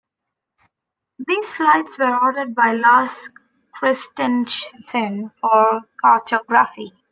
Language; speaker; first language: English; non-native, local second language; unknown